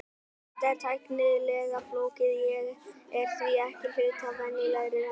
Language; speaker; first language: Icelandic; native; Icelandic